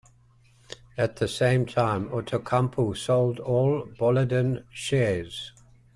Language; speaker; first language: English; native; English